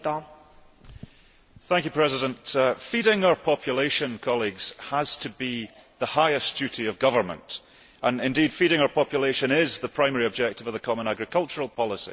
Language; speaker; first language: English; early bilingual, heritage; English